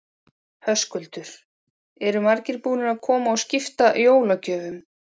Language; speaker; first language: Icelandic; native; Icelandic